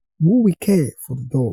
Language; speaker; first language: English; non-native, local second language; Yoruba